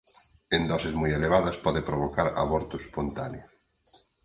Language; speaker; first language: Galician; native; Galician